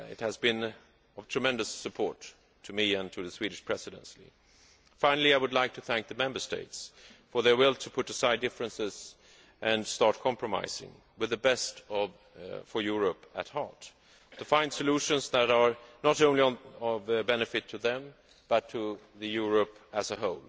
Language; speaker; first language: English; non-native, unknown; Swedish